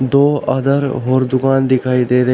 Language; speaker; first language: Hindi; native; Hindi